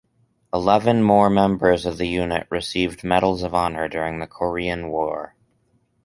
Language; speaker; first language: English; native; English